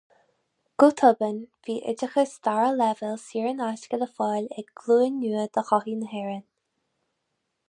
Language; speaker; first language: Irish; non-native, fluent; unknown